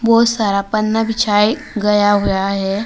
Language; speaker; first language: Hindi; native; Hindi